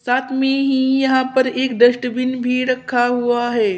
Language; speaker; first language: Hindi; native; Hindi